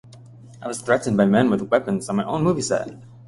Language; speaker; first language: English; native; English